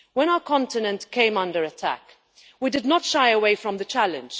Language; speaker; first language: English; non-native, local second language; Maltese